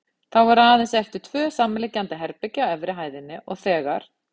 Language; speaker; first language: Icelandic; native; Icelandic